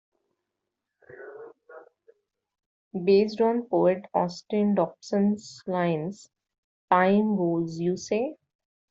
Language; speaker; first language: English; non-native, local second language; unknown